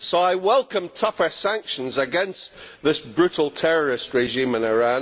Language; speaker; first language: English; native; English